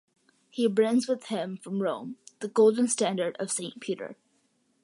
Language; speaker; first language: English; early bilingual, other home language; Malayalam